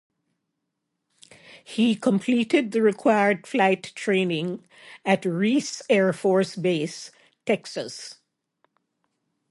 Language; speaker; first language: English; native; English